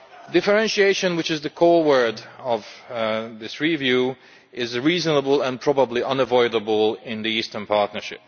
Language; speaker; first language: English; non-native, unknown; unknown